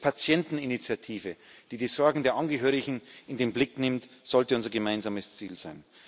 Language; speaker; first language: German; native; German